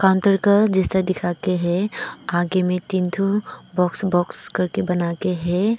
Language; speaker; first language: Hindi; non-native, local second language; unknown